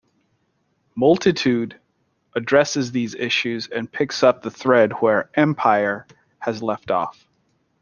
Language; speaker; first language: English; native; English